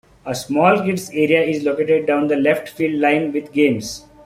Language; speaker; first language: English; non-native, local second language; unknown